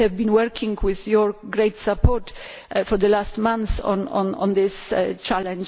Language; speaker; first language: English; non-native, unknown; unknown